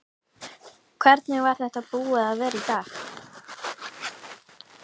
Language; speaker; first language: Icelandic; native; Icelandic